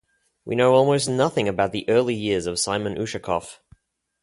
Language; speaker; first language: English; native; English